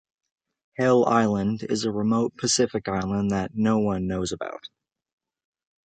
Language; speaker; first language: English; native; English